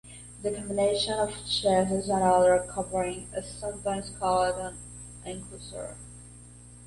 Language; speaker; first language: English; non-native, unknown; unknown